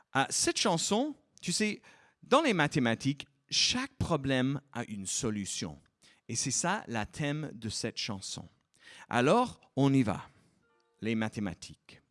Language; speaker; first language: French; non-native, fluent; English